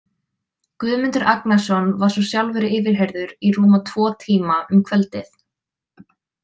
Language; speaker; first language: Icelandic; native; Icelandic